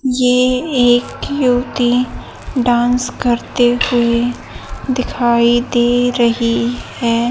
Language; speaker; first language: Hindi; native; Hindi